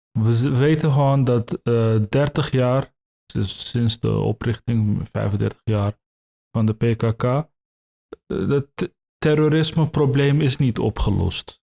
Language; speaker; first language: Dutch; early bilingual, other home language; Turkish